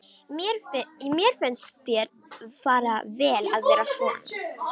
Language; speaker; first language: Icelandic; non-native, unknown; Romanian